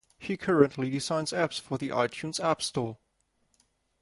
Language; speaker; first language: English; non-native, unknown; German